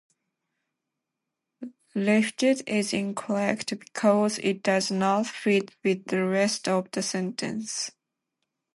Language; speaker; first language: English; non-native, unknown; Japanese